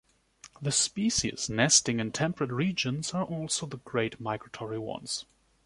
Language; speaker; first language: English; non-native, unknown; German